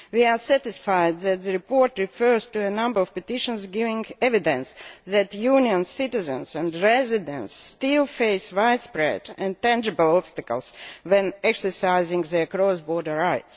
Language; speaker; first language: English; non-native, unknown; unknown